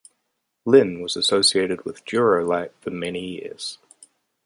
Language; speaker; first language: English; native; English